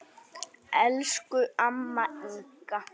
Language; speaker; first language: Icelandic; native; Icelandic